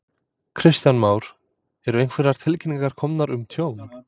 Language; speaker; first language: Icelandic; non-native, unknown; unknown